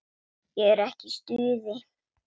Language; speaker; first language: Icelandic; non-native, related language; Swedish